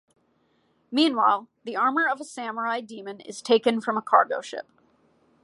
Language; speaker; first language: English; native; English